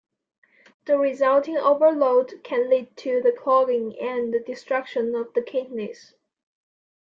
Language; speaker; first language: English; non-native, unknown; Chinese